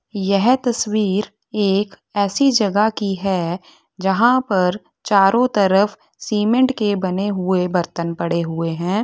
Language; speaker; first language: Hindi; native; Hindi